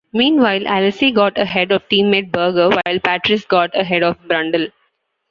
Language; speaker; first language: English; non-native, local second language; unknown